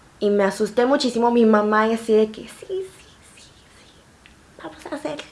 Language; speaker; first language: Spanish; early bilingual, other home language; Korean